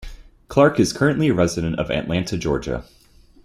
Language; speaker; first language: English; native; English